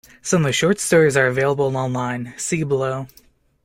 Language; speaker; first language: English; native; English